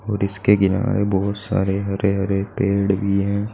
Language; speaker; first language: Hindi; native; Hindi